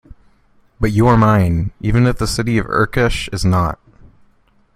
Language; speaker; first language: English; native; English